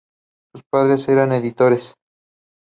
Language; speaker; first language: English; non-native, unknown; Spanish